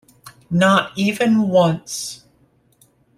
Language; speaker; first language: English; native; English